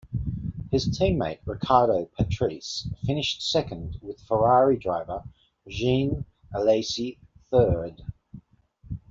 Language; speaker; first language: English; native; English